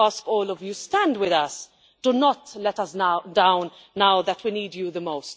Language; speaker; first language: English; non-native, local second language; Maltese